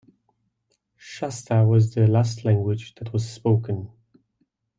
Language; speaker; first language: English; native; English